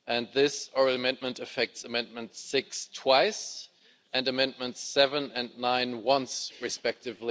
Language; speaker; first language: English; non-native, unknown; German